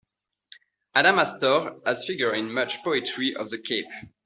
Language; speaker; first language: English; non-native, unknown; French